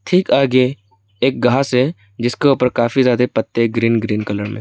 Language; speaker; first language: Hindi; non-native, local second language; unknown